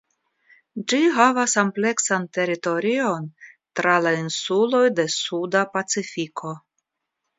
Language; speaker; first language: Esperanto; non-native, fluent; Russian